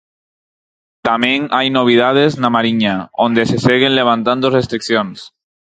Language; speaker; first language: Galician; non-native, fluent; Spanish